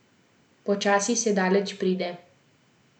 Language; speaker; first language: Slovenian; native; Slovenian